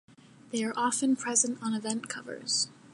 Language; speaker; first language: English; native; English